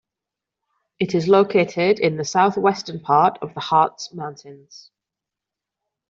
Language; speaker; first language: English; non-native, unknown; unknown